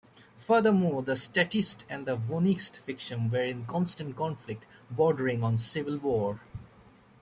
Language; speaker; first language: English; native; English